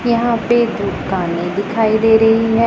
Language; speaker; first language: Hindi; non-native, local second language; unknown